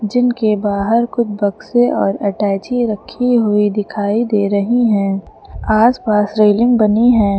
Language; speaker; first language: Hindi; native; Hindi